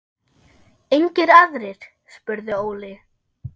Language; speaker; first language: Icelandic; non-native, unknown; German